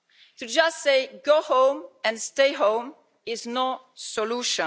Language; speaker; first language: English; non-native, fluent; Italian